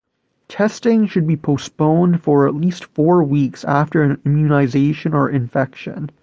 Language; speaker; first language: English; native; English